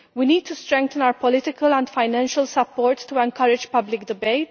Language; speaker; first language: English; non-native, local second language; Maltese